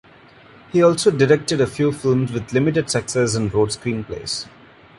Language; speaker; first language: English; non-native, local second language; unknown